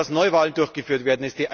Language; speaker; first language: German; native; German